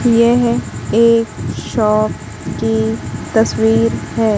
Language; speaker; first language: Hindi; native; Hindi